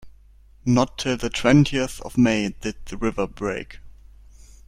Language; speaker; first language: English; non-native, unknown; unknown